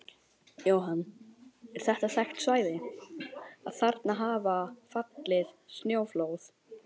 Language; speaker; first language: Icelandic; non-native, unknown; Chinese